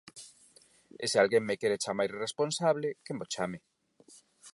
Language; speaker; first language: Galician; non-native, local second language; Spanish